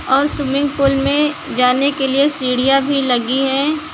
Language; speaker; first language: Hindi; native; Hindi